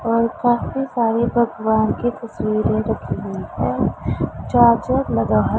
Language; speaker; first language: Hindi; non-native, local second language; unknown